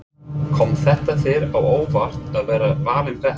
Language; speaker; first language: Icelandic; non-native, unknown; English